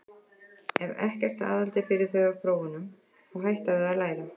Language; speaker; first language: Icelandic; native; Icelandic